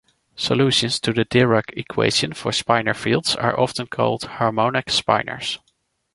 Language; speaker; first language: English; non-native, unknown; Dutch